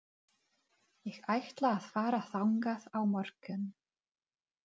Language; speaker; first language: Icelandic; non-native, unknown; Czech